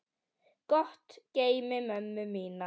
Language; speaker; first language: Icelandic; native; Icelandic